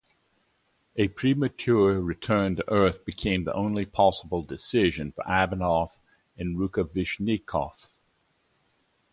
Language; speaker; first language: English; native; English